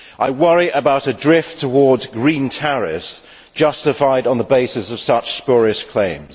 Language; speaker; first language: English; native; English